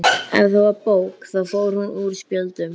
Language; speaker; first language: Icelandic; native; Icelandic